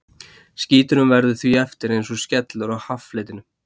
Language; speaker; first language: Icelandic; native; Icelandic